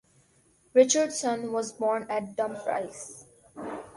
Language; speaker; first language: English; non-native, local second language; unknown